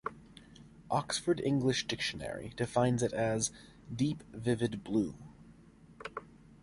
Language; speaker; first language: English; native; English